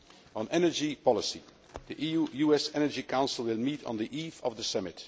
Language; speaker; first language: English; non-native, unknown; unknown